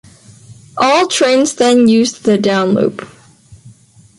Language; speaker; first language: English; non-native, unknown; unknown